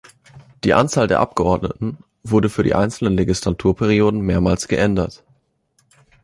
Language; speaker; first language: German; native; German